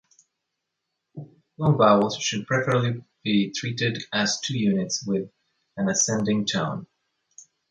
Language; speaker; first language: English; native; English